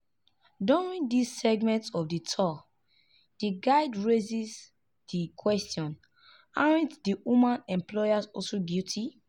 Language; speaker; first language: English; non-native, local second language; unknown